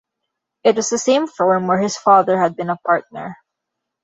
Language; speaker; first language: English; non-native, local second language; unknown